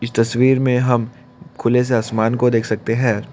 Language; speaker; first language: Hindi; non-native, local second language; Assamese